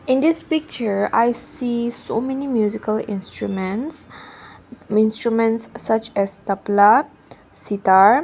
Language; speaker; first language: English; non-native, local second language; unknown